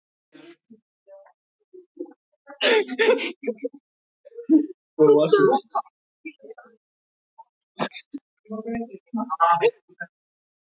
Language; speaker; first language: Icelandic; native; Icelandic